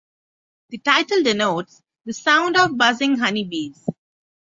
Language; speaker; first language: English; non-native, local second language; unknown